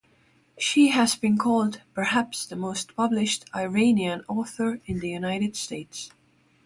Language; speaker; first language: English; non-native, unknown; Estonian